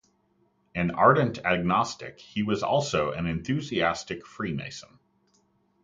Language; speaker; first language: English; native; English